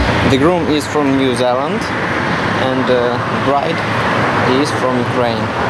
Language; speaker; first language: English; non-native, learner; Ukrainian